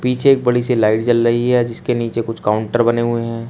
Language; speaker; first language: Hindi; native; Hindi